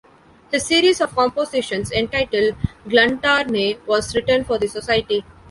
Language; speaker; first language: English; non-native, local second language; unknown